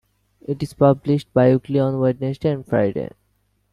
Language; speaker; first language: English; non-native, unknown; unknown